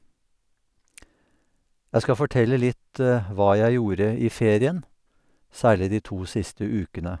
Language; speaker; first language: Norwegian; native; Norwegian